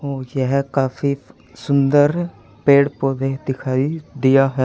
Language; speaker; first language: Hindi; native; Hindi